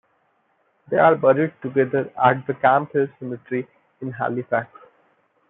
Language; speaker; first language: English; non-native, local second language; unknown